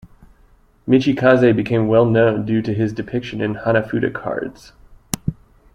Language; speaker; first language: English; native; English